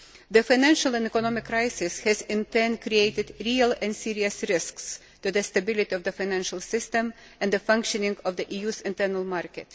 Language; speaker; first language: English; native; English